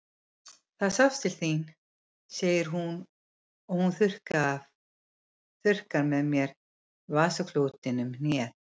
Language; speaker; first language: Icelandic; native; Icelandic